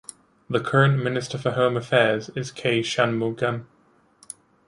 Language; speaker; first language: English; native; English